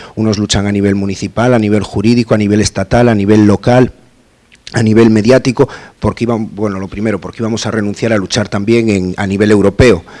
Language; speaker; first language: Spanish; native; Spanish